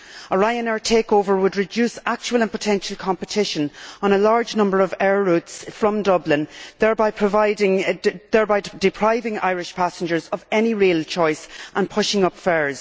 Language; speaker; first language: English; native; English